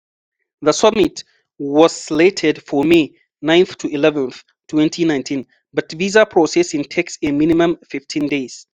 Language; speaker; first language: English; non-native, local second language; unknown